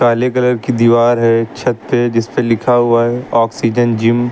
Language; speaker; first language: Hindi; native; Hindi